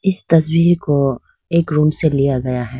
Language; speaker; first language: Hindi; non-native, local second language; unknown